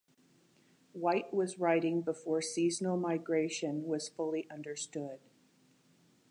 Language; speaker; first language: English; native; English